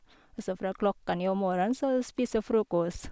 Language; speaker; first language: Norwegian; non-native, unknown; Filipino